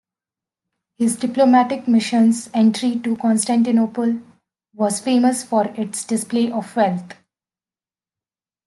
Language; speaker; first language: English; native; English